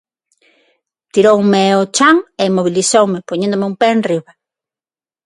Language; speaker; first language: Galician; non-native, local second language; Spanish